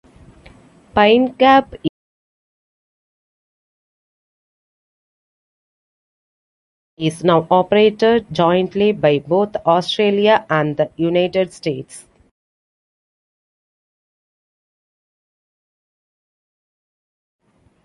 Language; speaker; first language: English; non-native, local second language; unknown